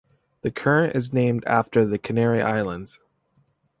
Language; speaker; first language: English; native; English